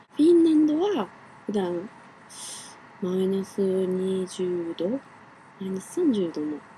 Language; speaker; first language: Japanese; non-native, fluent; Finnish